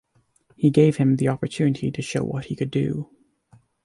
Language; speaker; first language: English; native; English